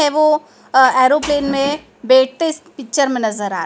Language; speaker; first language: Hindi; native; Hindi